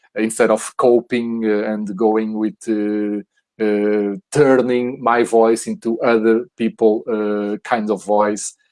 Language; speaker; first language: English; non-native, fluent; Portuguese